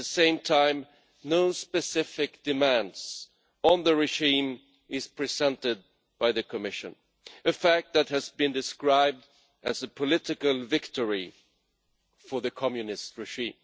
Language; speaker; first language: English; non-native, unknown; Swedish